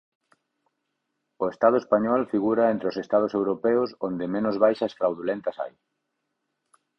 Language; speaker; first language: Galician; native; Galician